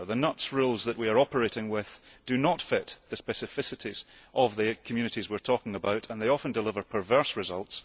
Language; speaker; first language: English; early bilingual, heritage; English